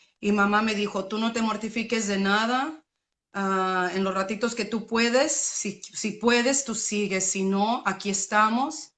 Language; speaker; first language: Spanish; early bilingual, other home language; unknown